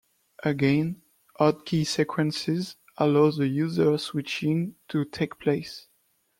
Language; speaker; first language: English; non-native, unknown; French